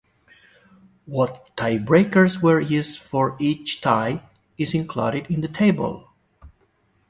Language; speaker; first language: English; non-native, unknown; Galician